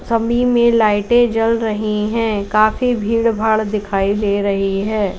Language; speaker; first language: Hindi; native; Hindi